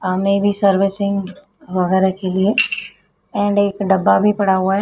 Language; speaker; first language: Hindi; native; Hindi